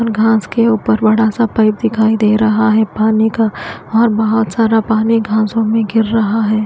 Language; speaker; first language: Hindi; native; Hindi